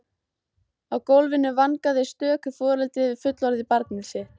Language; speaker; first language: Icelandic; native; Icelandic